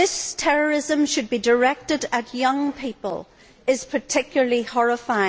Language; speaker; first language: English; native; English